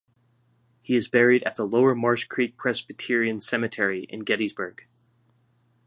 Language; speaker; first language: English; native; English